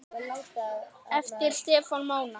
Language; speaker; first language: Icelandic; native; Icelandic